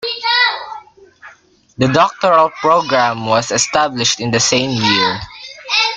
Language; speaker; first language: English; non-native, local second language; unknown